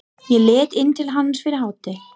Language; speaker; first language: Icelandic; non-native, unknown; English